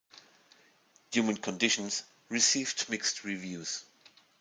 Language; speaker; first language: English; non-native, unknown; German